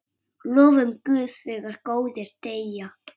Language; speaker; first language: Icelandic; native; Icelandic